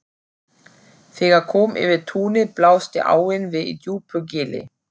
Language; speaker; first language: Icelandic; non-native, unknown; German